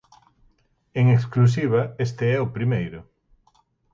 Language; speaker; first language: Galician; native; Galician